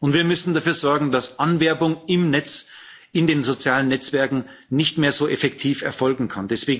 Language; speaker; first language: German; native; German